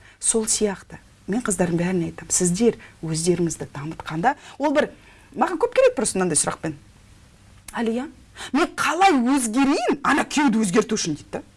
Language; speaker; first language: Kazakh; non-native, local second language; Russian